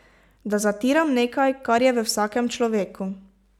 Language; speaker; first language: Slovenian; native; Slovenian